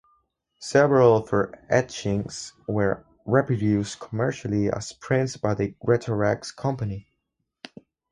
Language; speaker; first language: English; non-native, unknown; Spanish